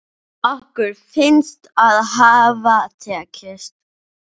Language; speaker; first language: Icelandic; non-native, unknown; English